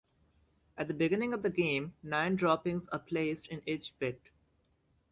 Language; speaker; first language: English; native; English